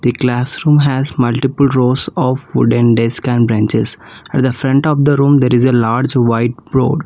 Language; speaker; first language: English; non-native, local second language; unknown